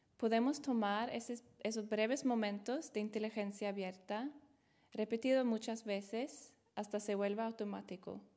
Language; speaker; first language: Spanish; non-native, fluent; Swedish